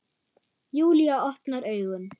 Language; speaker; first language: Icelandic; non-native, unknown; German